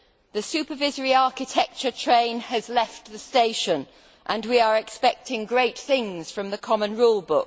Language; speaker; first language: English; native; English